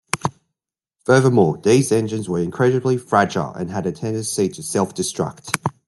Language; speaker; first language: English; native; English